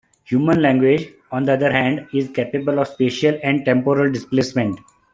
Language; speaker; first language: English; non-native, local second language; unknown